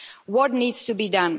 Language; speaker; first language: English; non-native, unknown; Slovak